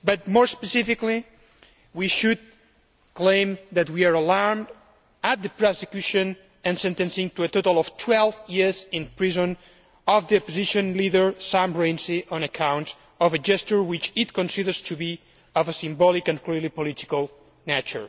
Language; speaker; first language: English; non-native, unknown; Spanish